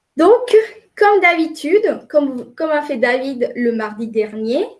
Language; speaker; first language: French; non-native, fluent; Spanish